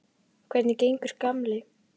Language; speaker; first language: Icelandic; native; Icelandic